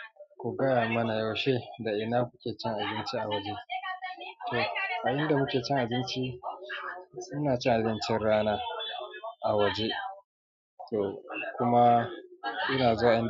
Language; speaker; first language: Hausa; native; Hausa